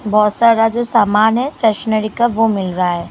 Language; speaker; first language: Hindi; non-native, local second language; Punjabi